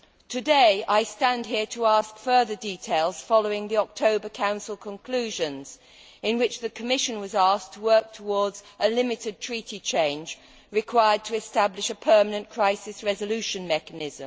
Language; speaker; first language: English; native; English